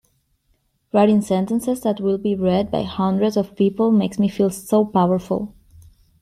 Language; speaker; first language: English; native; English